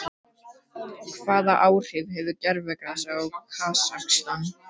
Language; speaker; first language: Icelandic; native; Icelandic